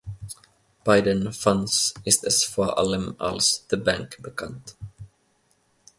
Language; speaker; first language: German; non-native, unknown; Finnish